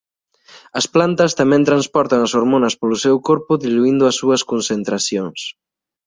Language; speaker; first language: Galician; native; Galician